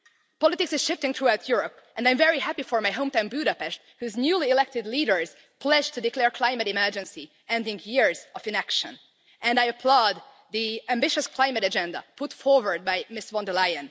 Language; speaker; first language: English; non-native, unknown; Hungarian